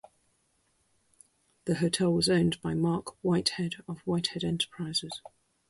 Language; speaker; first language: English; native; English